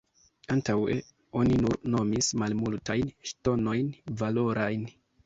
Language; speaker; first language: Esperanto; non-native, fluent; Kinyarwanda